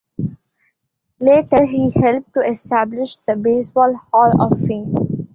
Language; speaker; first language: English; non-native, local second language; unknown